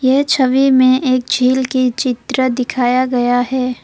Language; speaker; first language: Hindi; non-native, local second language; Assamese